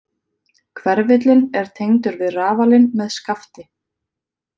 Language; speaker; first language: Icelandic; native; Icelandic